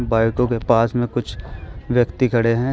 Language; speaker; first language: Hindi; native; Hindi